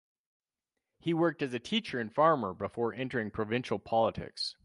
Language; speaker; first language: English; native; English